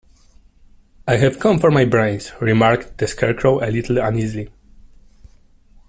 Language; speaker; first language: English; non-native, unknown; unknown